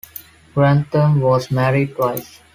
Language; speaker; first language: English; non-native, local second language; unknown